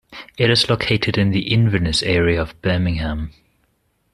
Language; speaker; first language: English; non-native, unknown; German